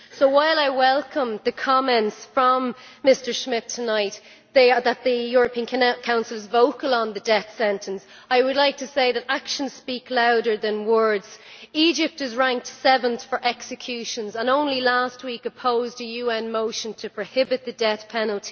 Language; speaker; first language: English; native; English